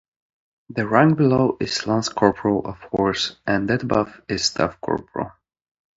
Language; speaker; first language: English; native; English